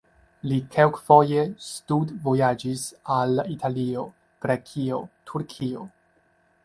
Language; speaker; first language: Esperanto; non-native, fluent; Chinese